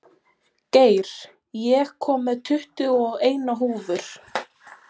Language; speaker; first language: Icelandic; non-native, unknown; Polish